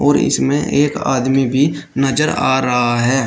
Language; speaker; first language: Hindi; native; Hindi